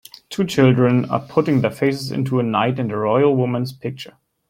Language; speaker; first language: English; non-native, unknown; German